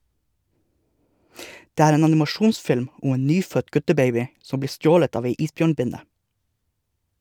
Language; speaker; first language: Norwegian; native; Norwegian